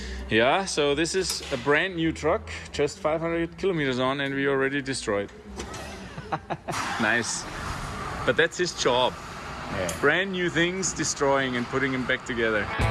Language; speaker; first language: English; non-native, fluent; German